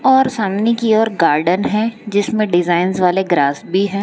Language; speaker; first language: Hindi; non-native, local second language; Gujarati